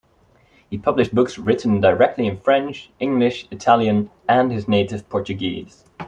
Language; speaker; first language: English; non-native, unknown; Dutch